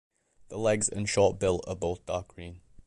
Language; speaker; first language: English; native; English